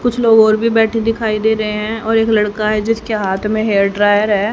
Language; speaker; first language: Hindi; native; Hindi